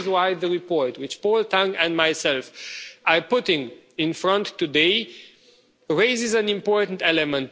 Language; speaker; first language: English; non-native, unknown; Romanian